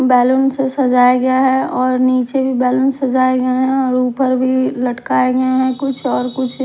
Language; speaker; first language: Hindi; non-native, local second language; Punjabi